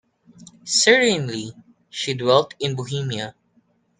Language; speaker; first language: English; non-native, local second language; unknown